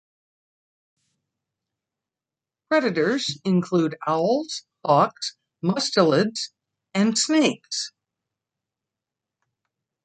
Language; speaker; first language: English; native; English